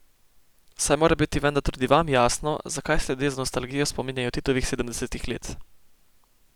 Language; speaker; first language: Slovenian; native; Slovenian